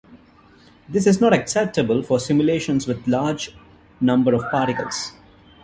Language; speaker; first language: English; non-native, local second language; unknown